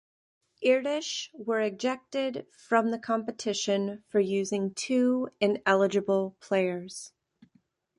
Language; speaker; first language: English; native; English